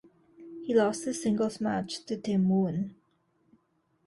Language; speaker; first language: English; non-native, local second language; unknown